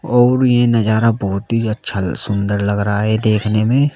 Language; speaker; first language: Hindi; native; Hindi